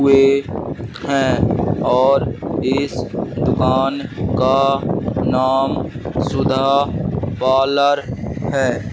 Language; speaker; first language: Hindi; native; Hindi